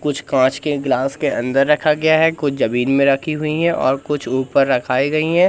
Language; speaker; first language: Hindi; native; Hindi